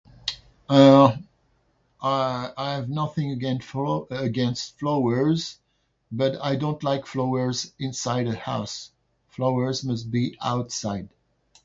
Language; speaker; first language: English; non-native, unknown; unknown